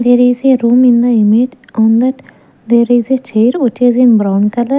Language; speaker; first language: English; non-native, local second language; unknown